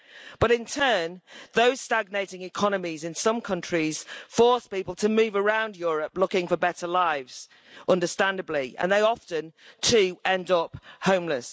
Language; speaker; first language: English; native; English